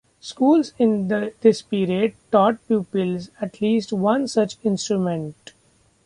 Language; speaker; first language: English; non-native, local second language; Marathi